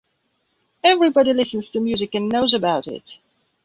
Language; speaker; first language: English; non-native, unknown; Belarusian